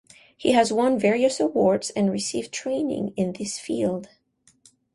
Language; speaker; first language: English; non-native, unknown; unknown